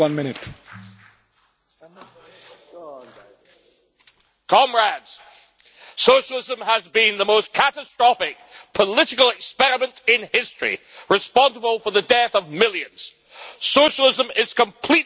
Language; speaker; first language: English; native; English